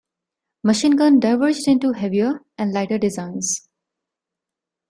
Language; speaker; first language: English; non-native, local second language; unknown